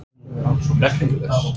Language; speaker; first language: Icelandic; non-native, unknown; English